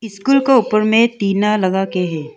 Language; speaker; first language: Hindi; non-native, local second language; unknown